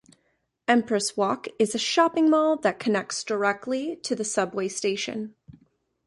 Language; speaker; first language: English; native; English